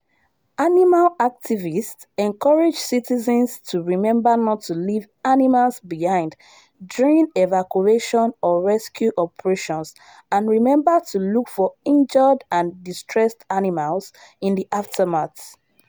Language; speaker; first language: English; non-native, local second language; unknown